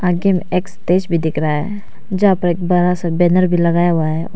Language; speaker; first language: Hindi; non-native, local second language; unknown